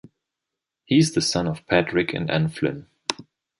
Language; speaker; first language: English; non-native, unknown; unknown